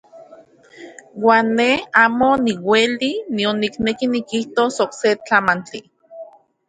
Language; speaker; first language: Central Puebla Nahuatl; native; Central Puebla Nahuatl